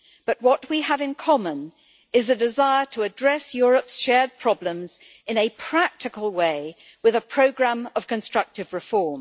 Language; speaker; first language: English; native; English